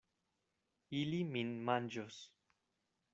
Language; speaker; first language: Esperanto; non-native, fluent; Spanish